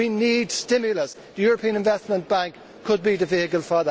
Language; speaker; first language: English; native; English